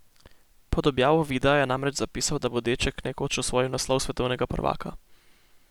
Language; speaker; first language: Slovenian; native; Slovenian